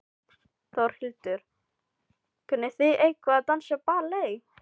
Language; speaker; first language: Icelandic; non-native, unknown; Filipino